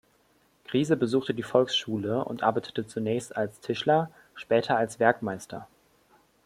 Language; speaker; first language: German; native; German